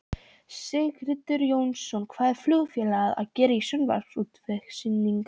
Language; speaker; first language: Icelandic; non-native, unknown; Polish